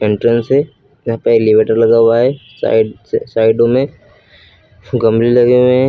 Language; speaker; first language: Hindi; native; Hindi